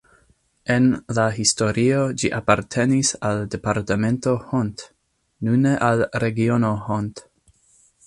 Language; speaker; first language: Esperanto; non-native, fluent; English